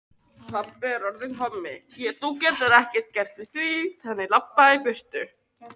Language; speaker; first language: Icelandic; non-native, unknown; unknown